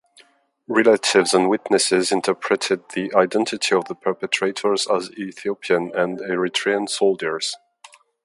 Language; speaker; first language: English; non-native, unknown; French